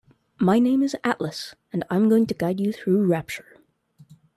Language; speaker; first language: English; native; English